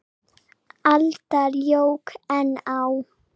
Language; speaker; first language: Icelandic; non-native, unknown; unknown